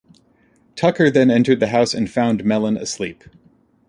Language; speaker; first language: English; native; English